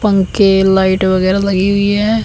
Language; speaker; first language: Hindi; native; Hindi